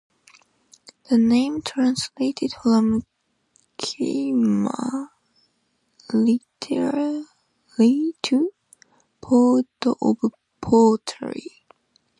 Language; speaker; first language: English; non-native, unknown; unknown